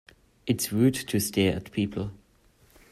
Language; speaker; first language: English; non-native, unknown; German